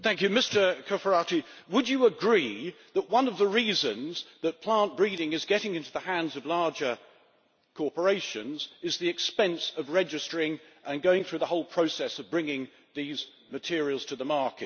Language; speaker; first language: English; native; English